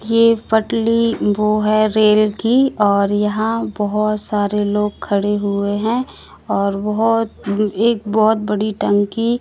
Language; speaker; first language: Hindi; native; Hindi